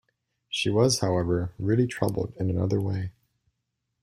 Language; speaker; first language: English; native; English